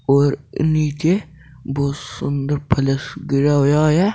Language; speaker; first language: Hindi; native; Hindi